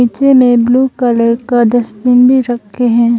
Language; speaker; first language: Hindi; non-native, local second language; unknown